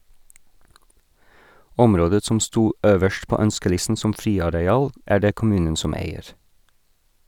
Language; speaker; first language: Norwegian; non-native, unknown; English